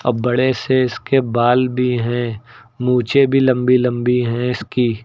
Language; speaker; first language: Hindi; native; Hindi